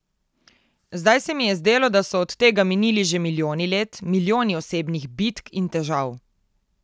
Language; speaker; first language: Slovenian; native; Slovenian